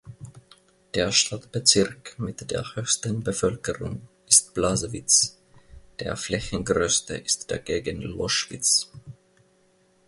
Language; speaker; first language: German; non-native, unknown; Finnish